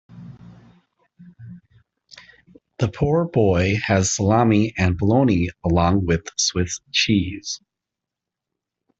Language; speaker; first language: English; native; English